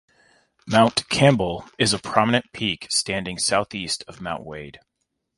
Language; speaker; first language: English; native; English